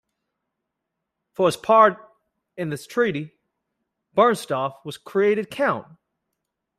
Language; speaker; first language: English; native; English